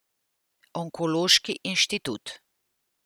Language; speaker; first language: Slovenian; native; Slovenian